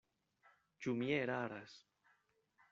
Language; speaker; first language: Esperanto; non-native, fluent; Spanish